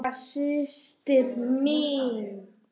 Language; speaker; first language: Icelandic; non-native, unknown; Polish